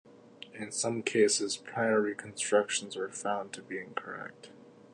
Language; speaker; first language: English; native; English